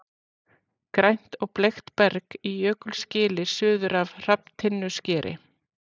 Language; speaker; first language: Icelandic; native; Icelandic